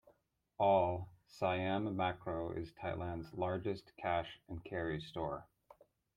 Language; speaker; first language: English; native; English